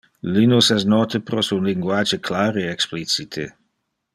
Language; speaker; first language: Interlingua; non-native, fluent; Dutch